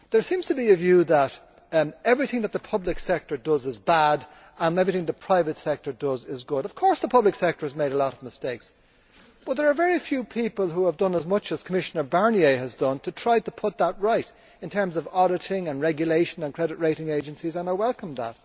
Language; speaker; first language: English; native; English